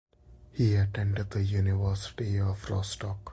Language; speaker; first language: English; non-native, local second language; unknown